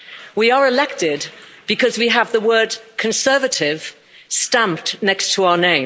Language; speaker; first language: English; native; English